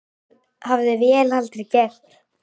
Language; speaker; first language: Icelandic; native; Icelandic